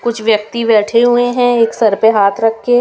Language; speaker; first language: Hindi; non-native, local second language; Punjabi